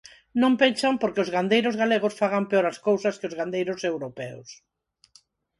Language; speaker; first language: Galician; non-native, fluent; Spanish